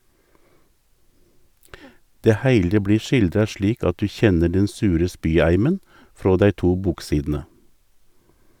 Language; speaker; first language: Norwegian; native; Norwegian